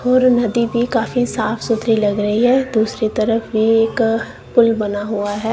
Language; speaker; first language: Hindi; non-native, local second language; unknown